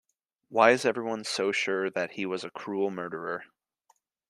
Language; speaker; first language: English; native; English